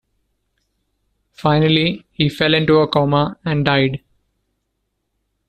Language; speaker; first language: English; non-native, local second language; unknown